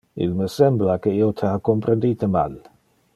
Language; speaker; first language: Interlingua; non-native, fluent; Dutch